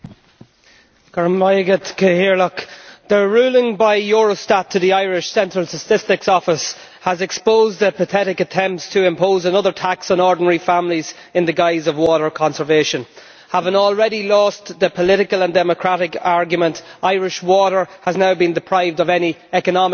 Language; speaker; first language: English; native; English